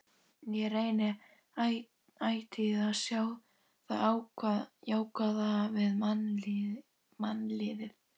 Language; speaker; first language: Icelandic; native; Icelandic